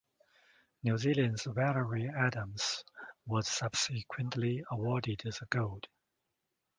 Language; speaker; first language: English; non-native, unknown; Chinese